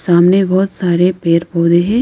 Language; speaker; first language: Hindi; non-native, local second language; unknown